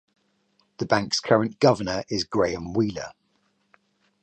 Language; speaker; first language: English; native; English